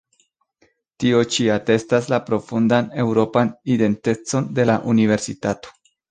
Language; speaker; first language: Esperanto; non-native, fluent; Spanish